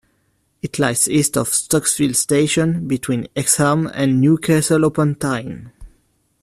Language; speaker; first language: English; non-native, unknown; French